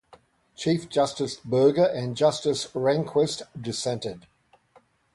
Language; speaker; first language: English; native; English